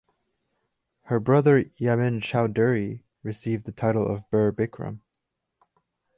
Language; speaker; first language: English; native; English